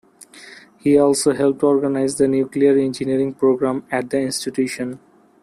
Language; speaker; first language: English; non-native, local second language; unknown